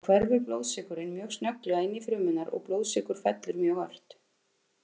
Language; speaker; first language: Icelandic; native; Icelandic